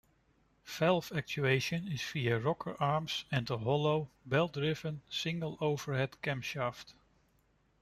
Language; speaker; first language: English; non-native, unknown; Dutch